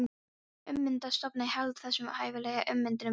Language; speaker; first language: Icelandic; non-native, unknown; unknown